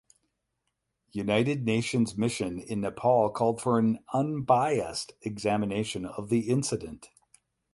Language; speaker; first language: English; native; English